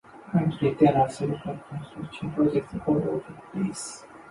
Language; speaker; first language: English; non-native, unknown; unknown